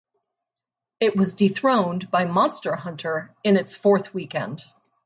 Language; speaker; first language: English; native; English